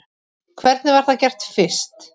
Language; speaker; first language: Icelandic; native; Icelandic